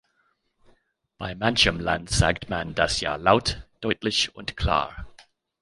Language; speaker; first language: German; non-native, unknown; English